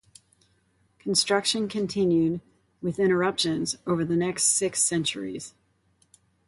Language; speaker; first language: English; native; English